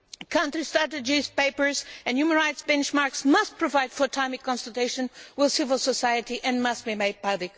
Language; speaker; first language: English; non-native, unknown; Portuguese